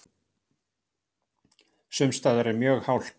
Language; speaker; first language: Icelandic; native; Icelandic